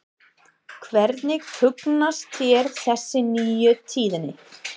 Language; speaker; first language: Icelandic; non-native, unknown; English